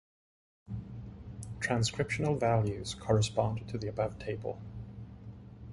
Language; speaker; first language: English; native; English